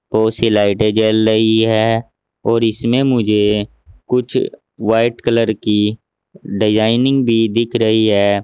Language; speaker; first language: Hindi; native; Hindi